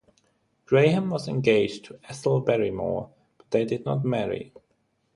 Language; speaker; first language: English; non-native, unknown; German